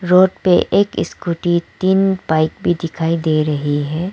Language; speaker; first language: Hindi; non-native, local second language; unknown